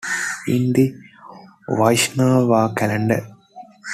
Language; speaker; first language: English; non-native, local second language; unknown